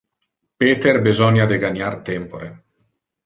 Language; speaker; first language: Interlingua; non-native, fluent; Italian